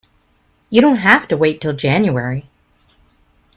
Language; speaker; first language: English; native; English